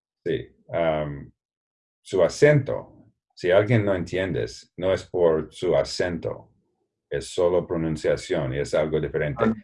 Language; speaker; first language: Spanish; non-native, fluent; English